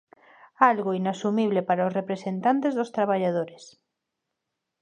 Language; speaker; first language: Galician; non-native, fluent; Spanish